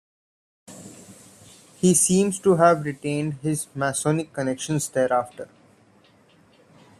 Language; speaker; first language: English; non-native, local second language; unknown